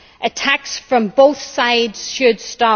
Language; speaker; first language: English; native; English